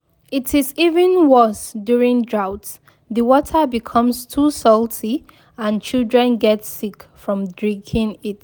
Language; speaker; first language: English; non-native, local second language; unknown